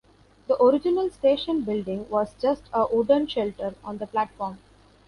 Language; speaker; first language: English; non-native, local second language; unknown